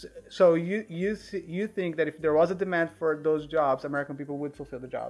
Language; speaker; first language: English; non-native, fluent; Portuguese